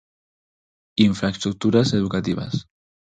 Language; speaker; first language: Galician; non-native, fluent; Spanish